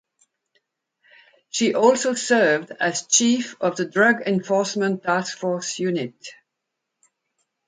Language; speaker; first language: English; non-native, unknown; French